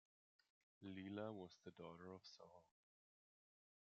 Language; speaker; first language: English; non-native, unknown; German